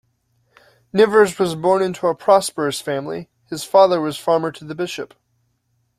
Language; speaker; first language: English; native; English